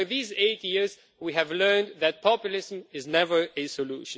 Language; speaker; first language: English; non-native, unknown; Romanian